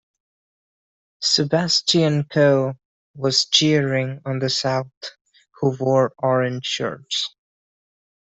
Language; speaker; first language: English; non-native, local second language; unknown